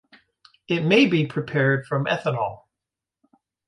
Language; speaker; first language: English; native; English